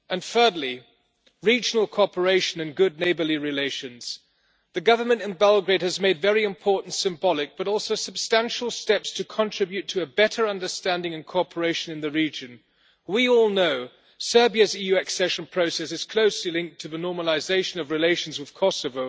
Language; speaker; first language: English; non-native, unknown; German